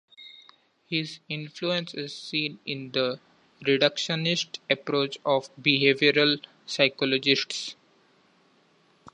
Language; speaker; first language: English; non-native, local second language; Marathi